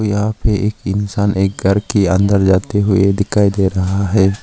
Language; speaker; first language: Hindi; early bilingual, other home language; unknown